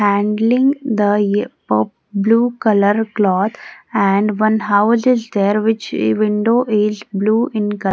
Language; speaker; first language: English; non-native, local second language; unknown